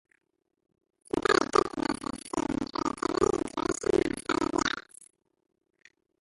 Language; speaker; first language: English; native; English